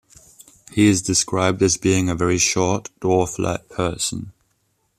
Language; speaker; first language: English; non-native, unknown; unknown